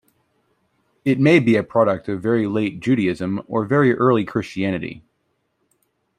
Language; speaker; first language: English; native; English